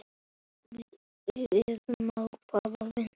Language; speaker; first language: Icelandic; native; Icelandic